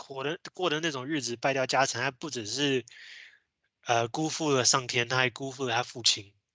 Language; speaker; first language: Chinese; native; Chinese